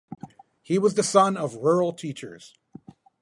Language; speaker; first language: English; native; English